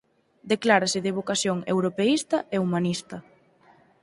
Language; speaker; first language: Galician; native; Galician